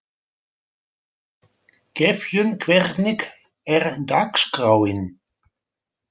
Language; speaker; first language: Icelandic; non-native, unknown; Dutch